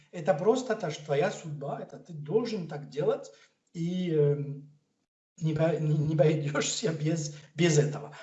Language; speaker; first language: Russian; non-native, fluent; French